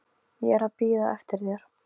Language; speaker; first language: Icelandic; non-native, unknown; Polish